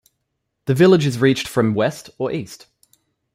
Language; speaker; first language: English; native; English